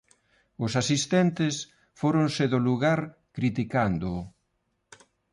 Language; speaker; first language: Galician; non-native, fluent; Spanish